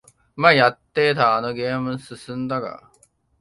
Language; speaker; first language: Japanese; non-native, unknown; Chinese